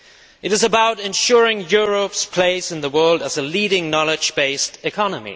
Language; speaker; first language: English; non-native, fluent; Danish